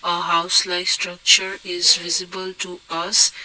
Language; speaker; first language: English; non-native, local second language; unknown